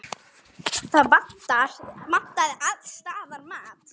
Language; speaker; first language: Icelandic; native; Icelandic